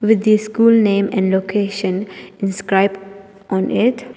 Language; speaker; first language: English; non-native, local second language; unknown